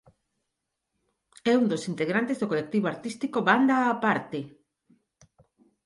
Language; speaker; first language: Galician; non-native, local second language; Spanish